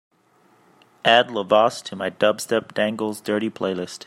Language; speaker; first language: English; native; English